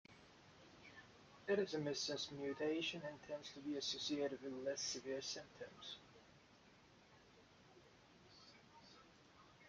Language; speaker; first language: English; native; English